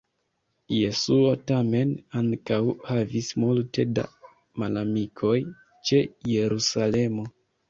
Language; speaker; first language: Esperanto; non-native, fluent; Kinyarwanda